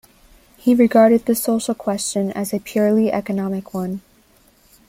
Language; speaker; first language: English; native; English